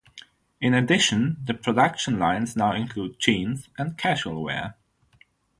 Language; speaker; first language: English; non-native, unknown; German